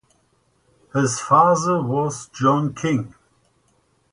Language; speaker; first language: English; native; English